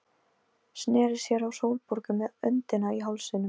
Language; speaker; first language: Icelandic; non-native, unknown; Polish